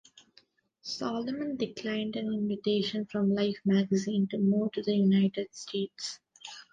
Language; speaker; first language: English; non-native, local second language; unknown